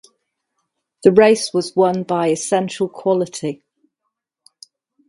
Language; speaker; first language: English; native; English